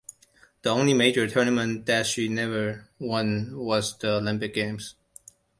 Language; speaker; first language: English; non-native, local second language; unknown